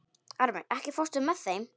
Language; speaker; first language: Icelandic; non-native, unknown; Polish